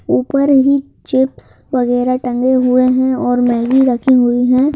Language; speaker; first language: Hindi; native; Hindi